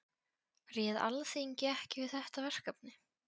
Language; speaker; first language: Icelandic; non-native, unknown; Polish